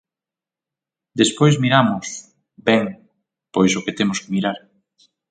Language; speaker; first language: Galician; native; Galician